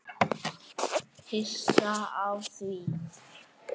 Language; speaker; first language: Icelandic; native; Icelandic